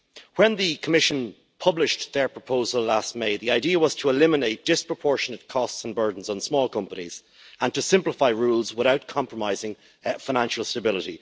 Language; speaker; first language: English; native; English